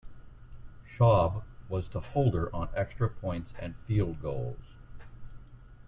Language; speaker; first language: English; native; English